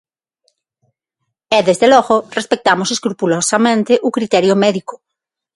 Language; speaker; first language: Galician; non-native, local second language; Spanish